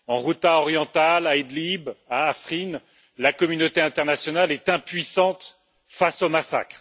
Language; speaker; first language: French; native; French